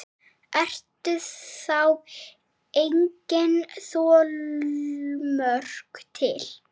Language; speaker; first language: Icelandic; native; Icelandic